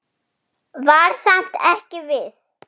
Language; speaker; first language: Icelandic; non-native, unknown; German